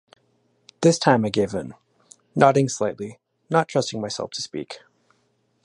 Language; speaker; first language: English; native; English